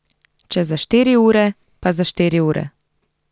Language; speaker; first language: Slovenian; native; Slovenian